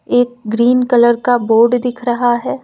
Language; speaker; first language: Hindi; native; Hindi